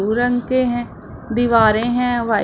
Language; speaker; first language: Hindi; non-native, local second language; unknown